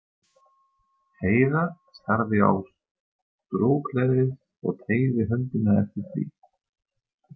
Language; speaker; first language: Icelandic; non-native, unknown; German